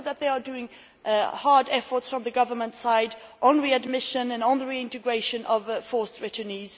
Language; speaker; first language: English; non-native, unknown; Swedish